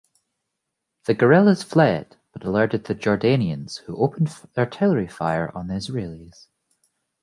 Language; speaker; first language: English; native; English